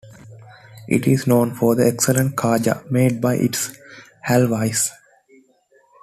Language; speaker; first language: English; non-native, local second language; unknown